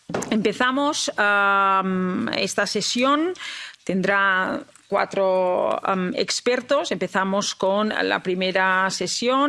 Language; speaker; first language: Spanish; non-native, local second language; Catalan